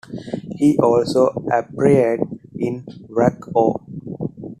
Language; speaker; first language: English; non-native, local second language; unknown